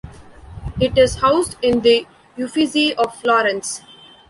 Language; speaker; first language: English; non-native, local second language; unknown